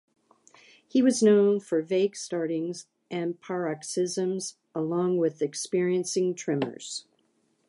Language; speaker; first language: English; native; English